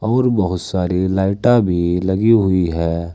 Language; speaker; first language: Hindi; native; Hindi